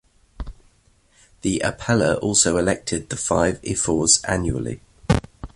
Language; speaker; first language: English; native; English